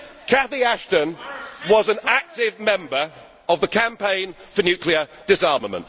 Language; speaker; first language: English; native; English